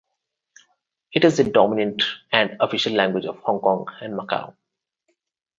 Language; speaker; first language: English; non-native, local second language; Telugu